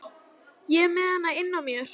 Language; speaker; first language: Icelandic; native; Icelandic